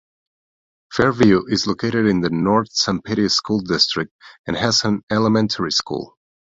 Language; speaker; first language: English; non-native, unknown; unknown